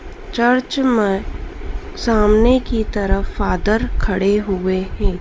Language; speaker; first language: Hindi; native; Hindi